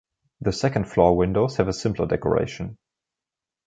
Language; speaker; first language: English; non-native, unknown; German